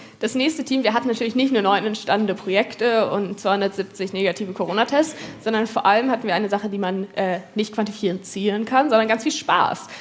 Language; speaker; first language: German; native; German